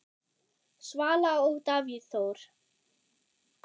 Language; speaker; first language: Icelandic; non-native, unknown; German